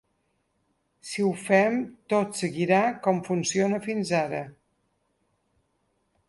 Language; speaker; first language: Catalan; native; Catalan